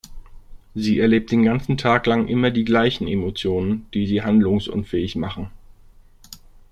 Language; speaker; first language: German; native; German